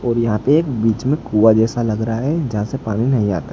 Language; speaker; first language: Hindi; non-native, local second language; Gujarati